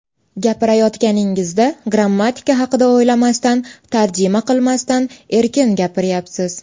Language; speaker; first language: Uzbek; native; Uzbek